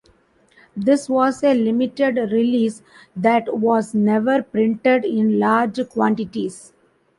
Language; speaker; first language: English; non-native, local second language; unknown